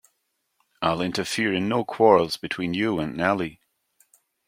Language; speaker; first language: English; non-native, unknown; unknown